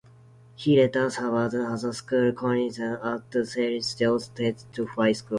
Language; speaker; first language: English; non-native, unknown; Japanese